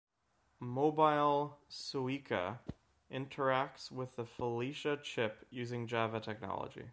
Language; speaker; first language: English; native; English